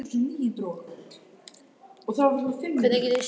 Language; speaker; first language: Icelandic; native; Icelandic